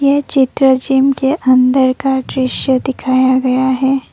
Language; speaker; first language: Hindi; non-native, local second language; Assamese